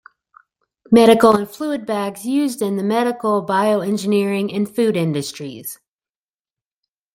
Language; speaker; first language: English; native; English